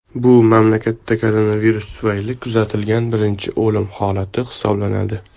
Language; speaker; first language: Uzbek; native; Uzbek